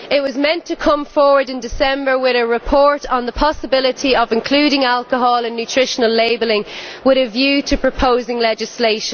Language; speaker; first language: English; native; English